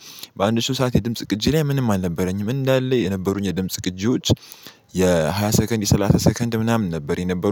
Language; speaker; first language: Amharic; native; Amharic